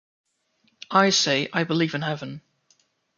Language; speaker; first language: English; native; English